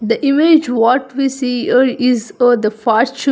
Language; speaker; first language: English; non-native, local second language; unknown